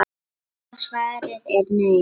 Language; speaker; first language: Icelandic; non-native, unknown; Lithuanian